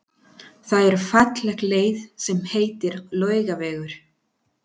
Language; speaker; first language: Icelandic; non-native, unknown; Spanish